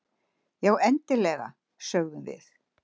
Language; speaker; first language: Icelandic; native; Icelandic